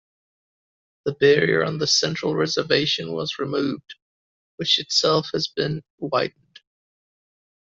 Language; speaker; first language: English; native; English